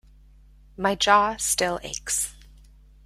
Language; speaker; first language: English; native; English